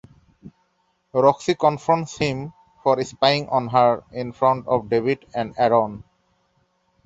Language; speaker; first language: English; non-native, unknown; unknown